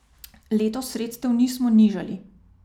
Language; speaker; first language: Slovenian; native; Slovenian